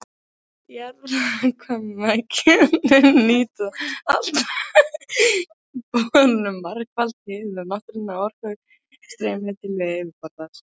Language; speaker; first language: Icelandic; native; Icelandic